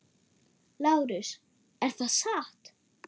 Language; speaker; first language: Icelandic; non-native, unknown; German